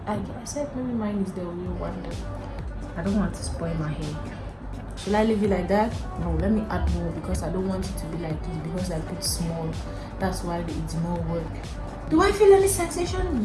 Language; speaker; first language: English; non-native, local second language; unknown